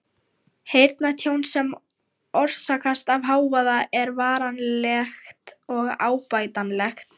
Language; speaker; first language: Icelandic; non-native, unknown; Lithuanian